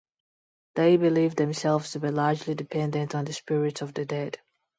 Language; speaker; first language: English; non-native, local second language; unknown